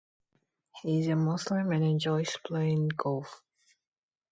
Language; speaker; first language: English; non-native, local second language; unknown